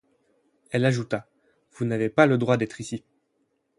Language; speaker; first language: French; native; French